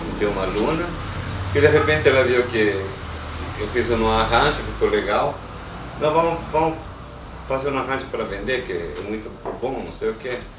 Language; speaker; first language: Portuguese; non-native, fluent; Spanish